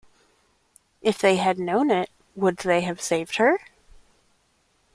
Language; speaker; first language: English; native; English